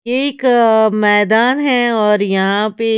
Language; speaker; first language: Hindi; native; Hindi